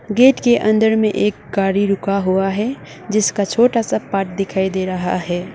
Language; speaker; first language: Hindi; non-native, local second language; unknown